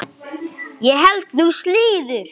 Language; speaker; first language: Icelandic; non-native, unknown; English